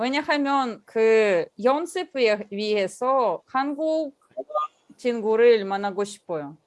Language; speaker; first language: Korean; non-native, learner; Russian